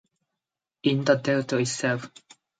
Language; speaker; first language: English; non-native, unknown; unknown